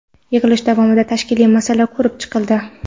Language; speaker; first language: Uzbek; non-native, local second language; Kara-Kalpak